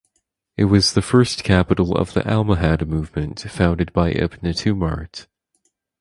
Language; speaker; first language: English; native; English